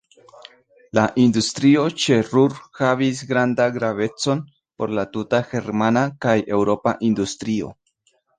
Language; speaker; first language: Esperanto; non-native, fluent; Spanish